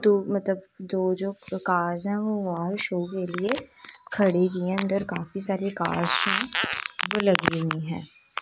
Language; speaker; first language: Hindi; non-native, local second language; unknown